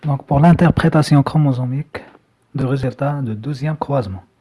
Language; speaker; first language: French; non-native, local second language; Arabic